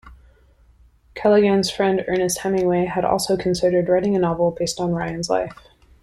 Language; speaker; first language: English; native; English